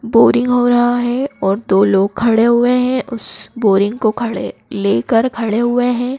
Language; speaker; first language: Hindi; native; Hindi